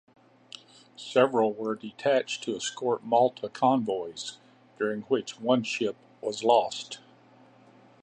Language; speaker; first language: English; native; English